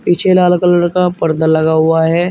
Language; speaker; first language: Hindi; native; Hindi